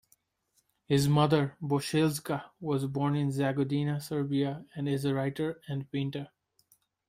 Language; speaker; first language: English; non-native, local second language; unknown